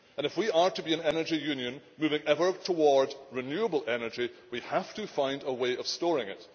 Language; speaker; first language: English; native; English